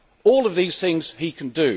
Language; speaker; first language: English; native; English